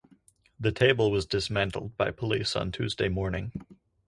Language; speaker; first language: English; native; English